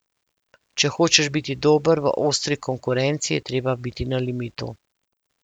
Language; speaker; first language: Slovenian; native; Slovenian